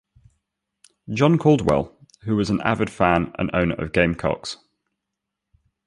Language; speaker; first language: English; native; English